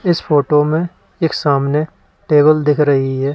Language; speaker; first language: Hindi; native; Hindi